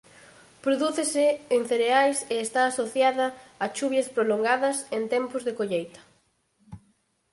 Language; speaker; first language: Galician; native; Galician